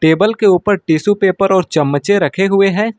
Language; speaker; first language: Hindi; native; Hindi